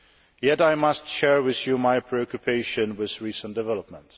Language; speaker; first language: English; non-native, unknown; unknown